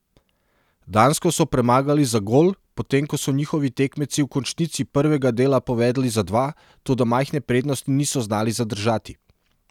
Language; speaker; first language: Slovenian; non-native, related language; Serbian